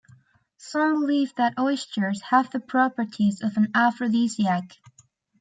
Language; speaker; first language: English; native; English